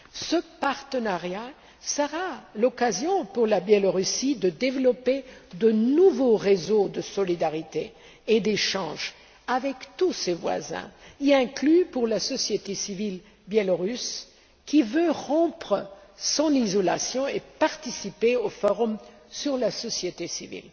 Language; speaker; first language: French; non-native, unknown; German